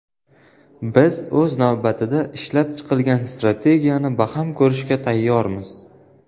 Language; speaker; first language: Uzbek; native; Uzbek